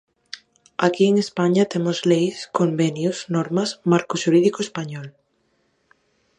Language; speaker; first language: Galician; non-native, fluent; Spanish